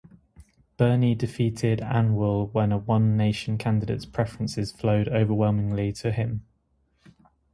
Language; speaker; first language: English; native; English